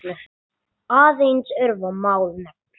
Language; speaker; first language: Icelandic; non-native, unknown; English